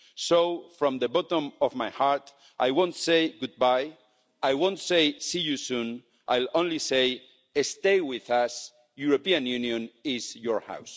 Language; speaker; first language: English; non-native, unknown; Spanish